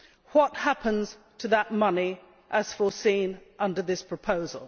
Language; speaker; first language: English; native; English